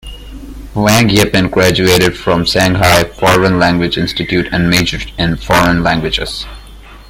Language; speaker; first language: English; non-native, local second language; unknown